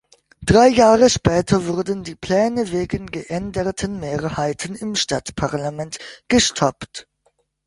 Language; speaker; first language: German; native; German